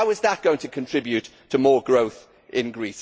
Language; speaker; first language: English; native; English